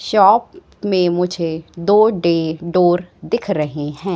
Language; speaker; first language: Hindi; native; Hindi